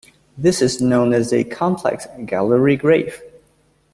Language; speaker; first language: English; native; English